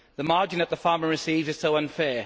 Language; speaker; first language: English; native; English